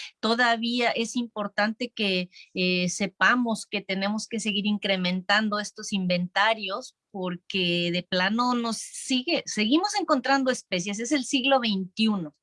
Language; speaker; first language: Spanish; native; Spanish